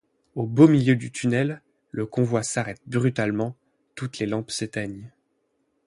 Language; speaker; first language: French; native; French